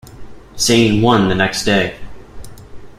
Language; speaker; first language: English; native; English